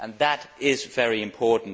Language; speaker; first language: English; non-native, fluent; Dutch